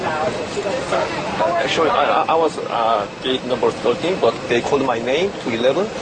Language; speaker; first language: English; non-native, learner; Korean